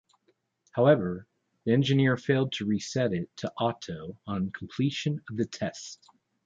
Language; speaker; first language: English; native; English